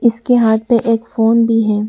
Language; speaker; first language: Hindi; non-native, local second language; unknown